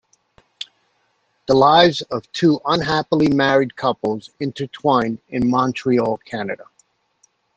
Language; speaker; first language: English; native; English